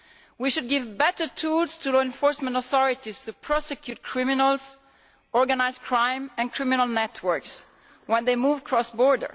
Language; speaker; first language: English; non-native, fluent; Italian